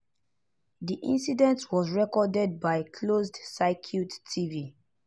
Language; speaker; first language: English; non-native, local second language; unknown